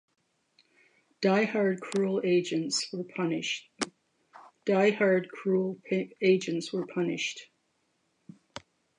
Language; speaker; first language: English; native; English